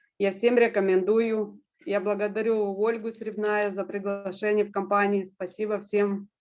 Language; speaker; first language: Russian; native; Russian